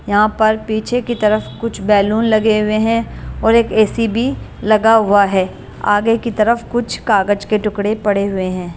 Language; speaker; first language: Hindi; non-native, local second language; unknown